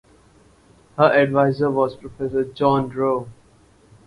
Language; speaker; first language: English; non-native, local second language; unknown